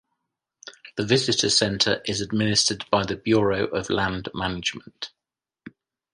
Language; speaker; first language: English; native; English